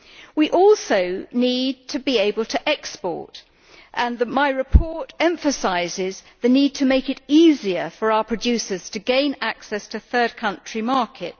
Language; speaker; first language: English; native; English